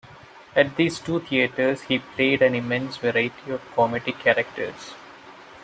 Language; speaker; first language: English; non-native, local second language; Malayalam